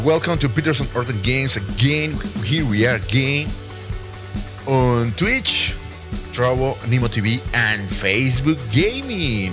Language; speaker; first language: English; non-native, learner; Spanish